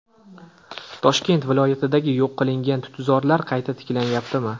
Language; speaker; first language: Uzbek; native; Uzbek